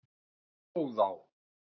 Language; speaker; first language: Icelandic; native; Icelandic